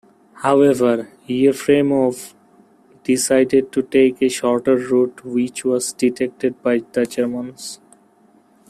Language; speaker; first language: English; non-native, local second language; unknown